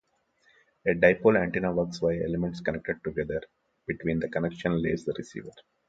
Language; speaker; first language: English; non-native, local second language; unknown